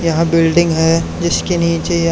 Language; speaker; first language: Hindi; native; Hindi